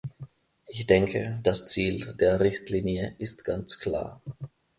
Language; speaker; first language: German; non-native, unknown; Finnish